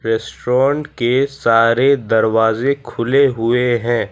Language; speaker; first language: Hindi; non-native, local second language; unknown